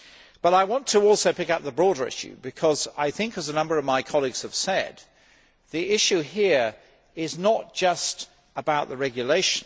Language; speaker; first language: English; native; English